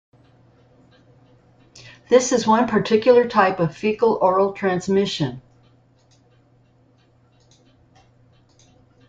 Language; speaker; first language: English; native; English